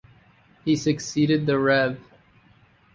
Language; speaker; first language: English; native; English